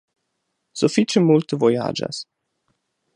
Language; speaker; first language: Esperanto; non-native, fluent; German